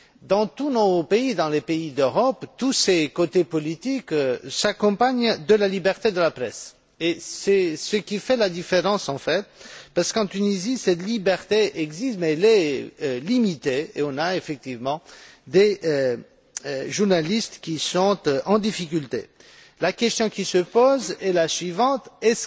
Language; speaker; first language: French; non-native, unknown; Romanian